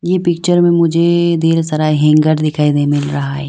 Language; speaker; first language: Hindi; non-native, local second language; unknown